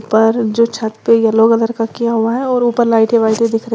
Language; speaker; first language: Hindi; native; Hindi